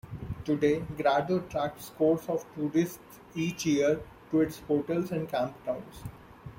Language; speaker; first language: English; non-native, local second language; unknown